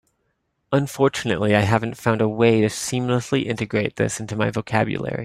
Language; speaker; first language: English; native; English